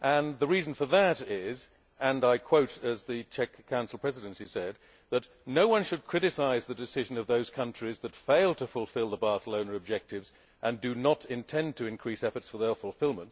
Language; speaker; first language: English; native; English